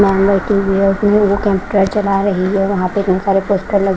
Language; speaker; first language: Hindi; non-native, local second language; Punjabi